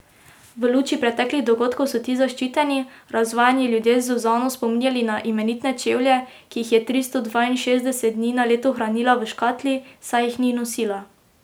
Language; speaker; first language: Slovenian; native; Slovenian